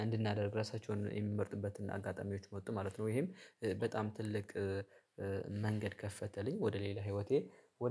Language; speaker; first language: Amharic; native; Amharic